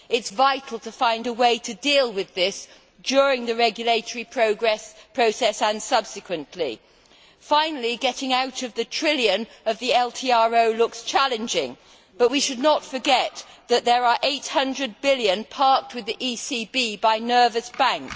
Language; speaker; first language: English; native; English